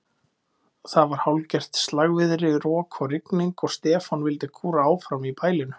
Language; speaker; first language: Icelandic; native; Icelandic